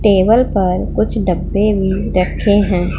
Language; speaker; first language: Hindi; non-native, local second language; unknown